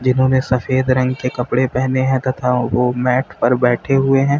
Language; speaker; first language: Hindi; native; Hindi